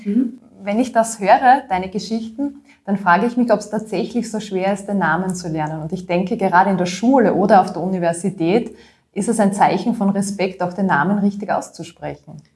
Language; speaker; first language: German; native; German